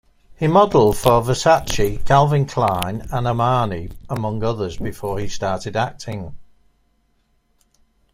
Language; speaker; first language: English; native; English